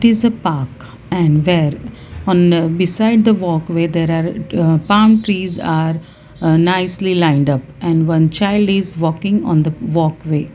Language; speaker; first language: English; non-native, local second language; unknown